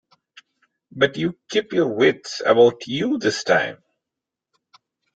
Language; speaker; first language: English; non-native, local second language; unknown